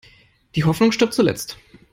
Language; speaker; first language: English; non-native, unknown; German